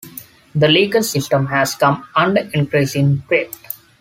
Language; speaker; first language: English; non-native, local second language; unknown